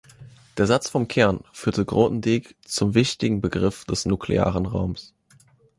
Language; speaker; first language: German; native; German